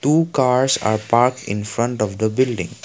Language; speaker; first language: English; non-native, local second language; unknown